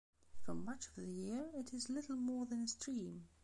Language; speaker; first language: English; non-native, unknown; Belarusian